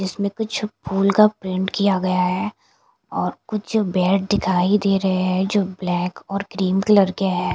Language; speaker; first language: Hindi; non-native, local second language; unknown